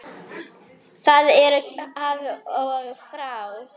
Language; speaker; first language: Icelandic; non-native, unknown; Arabic